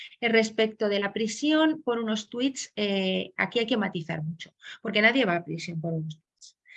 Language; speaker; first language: Spanish; native; Spanish